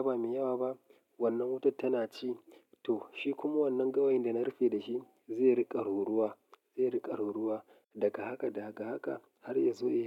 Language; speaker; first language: Hausa; native; Hausa